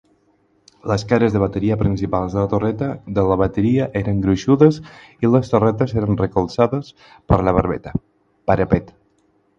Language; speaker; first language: Catalan; non-native, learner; Spanish